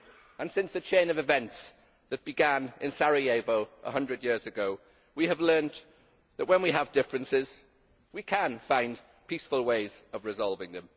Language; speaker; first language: English; native; English